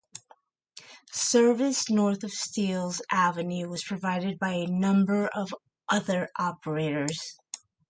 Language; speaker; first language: English; native; English